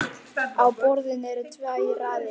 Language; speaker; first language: Icelandic; native; Icelandic